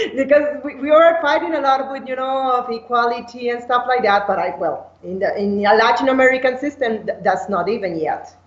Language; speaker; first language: English; non-native, fluent; Spanish